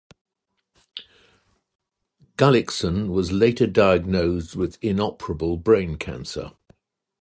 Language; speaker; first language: English; native; English